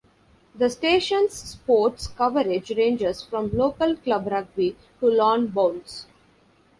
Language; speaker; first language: English; non-native, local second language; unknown